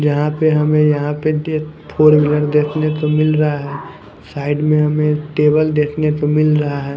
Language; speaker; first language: Hindi; non-native, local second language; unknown